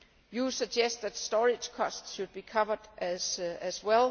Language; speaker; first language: English; non-native, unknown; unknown